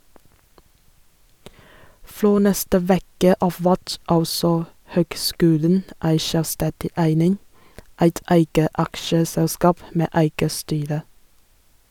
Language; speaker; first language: Norwegian; non-native, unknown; Chinese